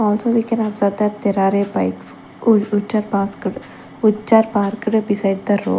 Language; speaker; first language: English; non-native, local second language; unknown